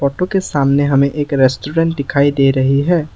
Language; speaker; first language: Hindi; non-native, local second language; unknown